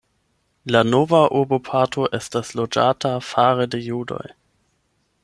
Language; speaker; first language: Esperanto; non-native, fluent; German